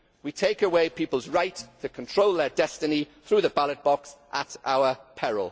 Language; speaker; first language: English; native; English